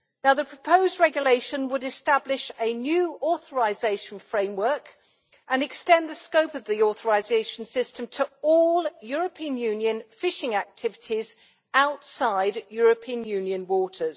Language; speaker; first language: English; native; English